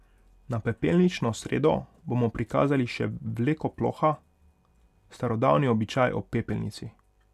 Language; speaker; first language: Slovenian; non-native, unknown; Hungarian